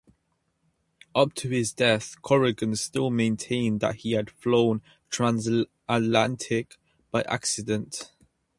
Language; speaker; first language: English; native; English